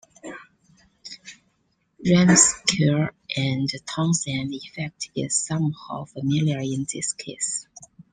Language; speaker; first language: English; non-native, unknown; Chinese